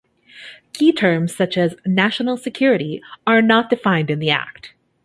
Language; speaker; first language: English; native; English